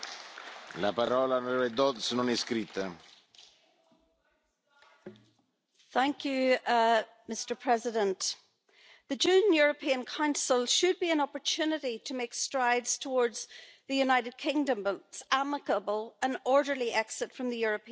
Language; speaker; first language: English; native; English